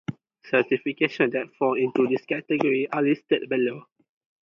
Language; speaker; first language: English; non-native, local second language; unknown